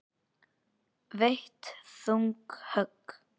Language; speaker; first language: Icelandic; native; Icelandic